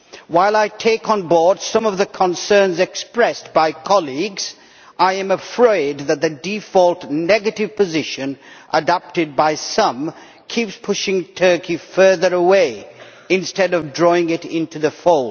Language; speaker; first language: English; native; English